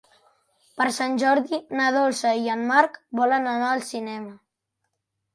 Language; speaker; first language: Catalan; native; Catalan